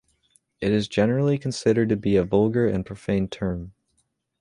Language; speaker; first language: English; native; English